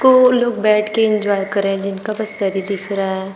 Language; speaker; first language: Hindi; native; Hindi